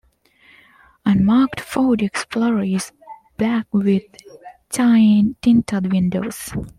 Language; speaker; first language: English; non-native, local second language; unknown